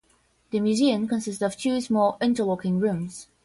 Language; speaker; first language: English; non-native, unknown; Portuguese